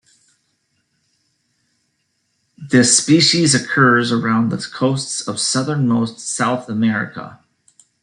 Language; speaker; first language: English; native; English